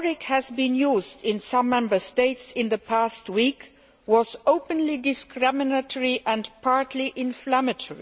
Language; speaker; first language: English; non-native, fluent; Luxembourgish